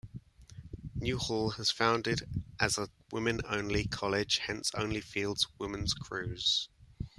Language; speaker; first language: English; native; English